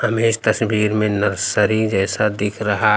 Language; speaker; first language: Hindi; native; Hindi